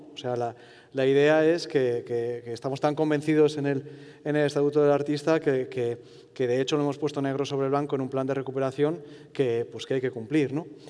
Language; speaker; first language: Spanish; non-native, related language; Italian